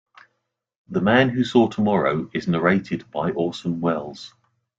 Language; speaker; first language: English; native; English